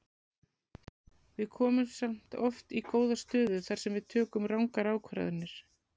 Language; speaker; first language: Icelandic; native; Icelandic